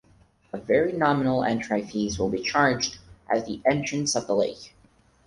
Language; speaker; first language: English; non-native, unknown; Portuguese